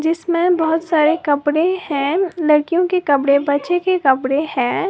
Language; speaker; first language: Hindi; native; Hindi